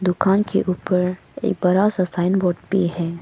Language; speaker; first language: Hindi; non-native, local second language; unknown